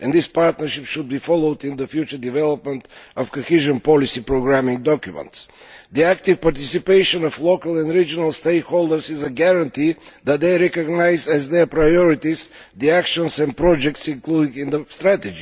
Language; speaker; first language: English; non-native, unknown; Bulgarian